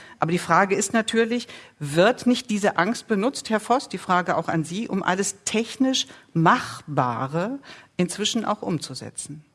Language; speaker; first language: German; native; German